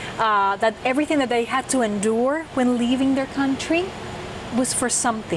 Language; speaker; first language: English; non-native, local second language; Spanish